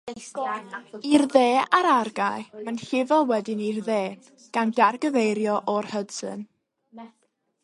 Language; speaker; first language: Welsh; native; Welsh